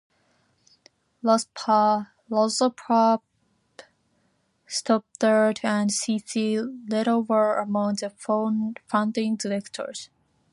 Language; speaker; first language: English; non-native, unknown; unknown